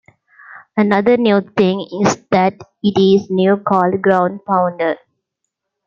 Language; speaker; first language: English; non-native, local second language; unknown